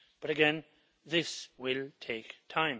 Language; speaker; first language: English; native; English